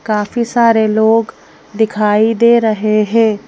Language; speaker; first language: Hindi; native; Hindi